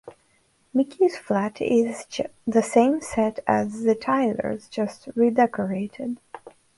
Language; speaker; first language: English; non-native, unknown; Russian